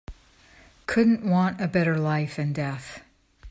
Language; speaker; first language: English; native; English